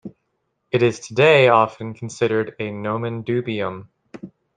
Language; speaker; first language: English; native; English